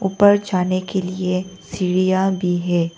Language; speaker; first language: Hindi; non-native, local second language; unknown